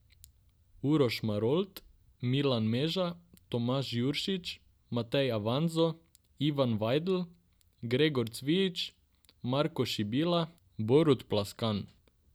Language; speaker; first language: Slovenian; non-native, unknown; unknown